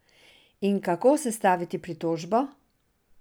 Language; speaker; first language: Slovenian; non-native, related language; Serbian